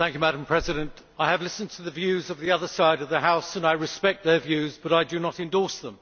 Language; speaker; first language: English; native; English